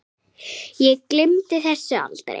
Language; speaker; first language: Icelandic; native; Icelandic